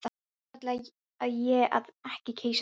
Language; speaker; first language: Icelandic; non-native, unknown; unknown